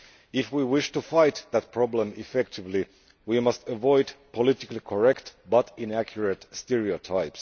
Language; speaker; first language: English; non-native, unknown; Finnish